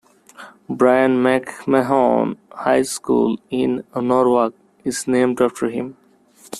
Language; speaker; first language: English; non-native, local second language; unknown